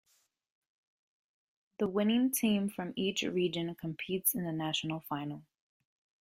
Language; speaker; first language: English; native; English